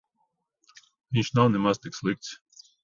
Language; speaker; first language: Latvian; non-native, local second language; Russian